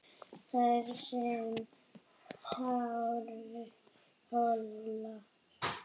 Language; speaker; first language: Icelandic; native; Icelandic